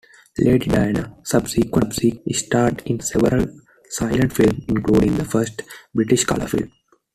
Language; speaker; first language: English; non-native, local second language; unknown